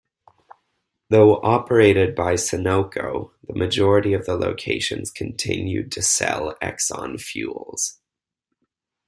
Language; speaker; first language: English; native; English